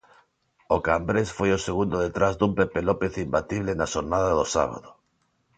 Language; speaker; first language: Galician; non-native, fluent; Spanish